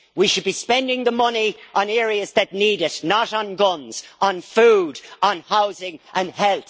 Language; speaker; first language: English; native; English